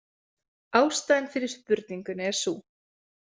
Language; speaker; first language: Icelandic; native; Icelandic